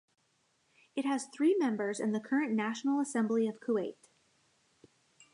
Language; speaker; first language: English; native; English